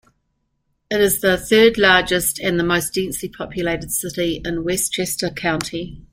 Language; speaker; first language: English; native; English